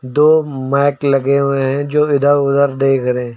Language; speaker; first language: Hindi; native; Hindi